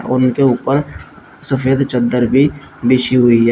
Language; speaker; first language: Hindi; native; Hindi